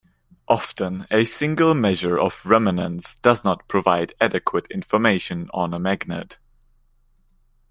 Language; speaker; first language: English; non-native, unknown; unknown